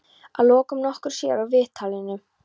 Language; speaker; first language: Icelandic; non-native, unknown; Polish